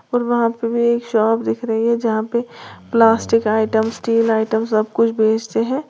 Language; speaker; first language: Hindi; native; Hindi